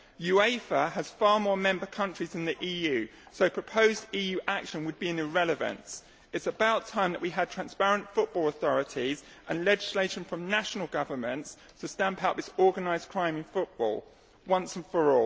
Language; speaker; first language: English; native; English